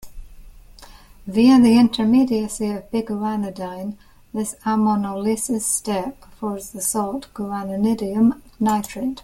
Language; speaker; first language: English; native; English